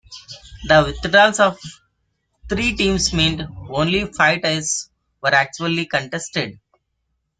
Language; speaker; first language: English; non-native, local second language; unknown